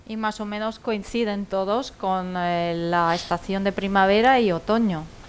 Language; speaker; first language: Spanish; native; Spanish